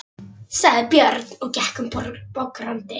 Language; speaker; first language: Icelandic; non-native, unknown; Polish